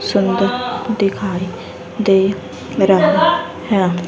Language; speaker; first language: Hindi; native; Hindi